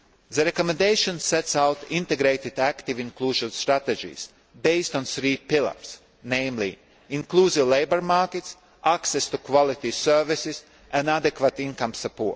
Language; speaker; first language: English; non-native, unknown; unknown